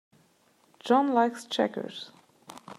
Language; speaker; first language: English; non-native, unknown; German